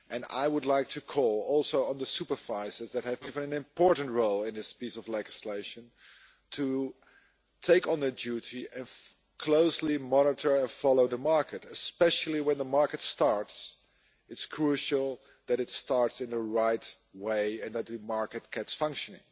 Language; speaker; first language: English; non-native, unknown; Dutch